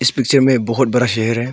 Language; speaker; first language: Hindi; non-native, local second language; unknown